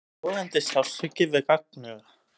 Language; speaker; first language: Icelandic; native; Icelandic